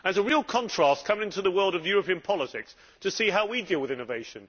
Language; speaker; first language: English; native; English